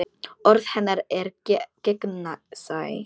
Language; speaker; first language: Icelandic; non-native, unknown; Polish